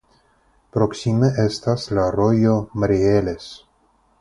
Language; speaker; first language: Esperanto; non-native, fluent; Russian